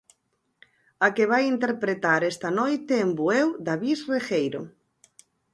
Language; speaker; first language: Galician; native; Galician